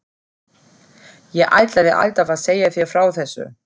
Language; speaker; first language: Icelandic; non-native, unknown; German